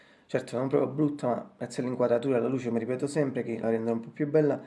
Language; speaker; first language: Italian; native; Italian